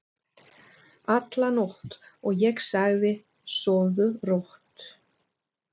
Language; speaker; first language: Icelandic; non-native, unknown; German